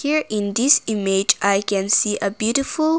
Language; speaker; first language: English; non-native, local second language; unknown